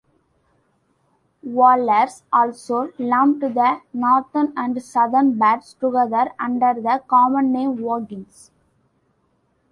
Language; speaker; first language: English; non-native, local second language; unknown